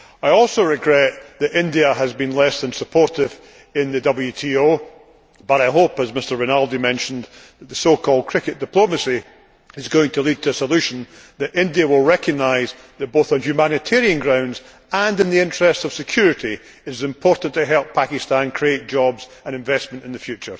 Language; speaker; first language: English; native; English